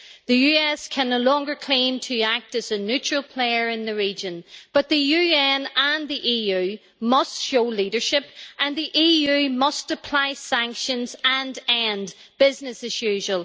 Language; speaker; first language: English; native; English